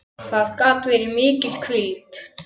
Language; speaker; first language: Icelandic; native; Icelandic